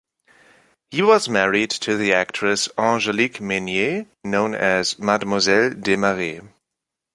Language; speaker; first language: English; non-native, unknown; German